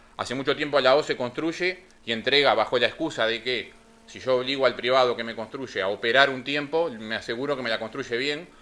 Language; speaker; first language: Spanish; native; Spanish